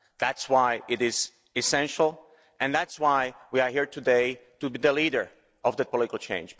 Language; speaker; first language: English; non-native, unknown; Slovak